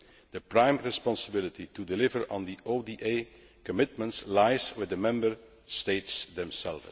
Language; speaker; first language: English; non-native, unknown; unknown